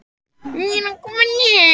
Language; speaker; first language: Icelandic; native; Icelandic